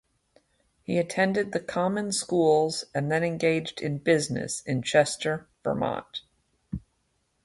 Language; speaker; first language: English; native; English